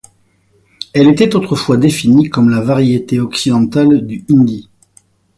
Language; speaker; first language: French; native; French